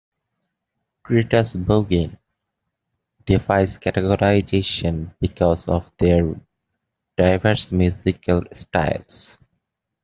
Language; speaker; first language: English; native; English